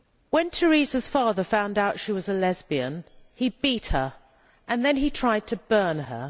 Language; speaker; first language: English; native; English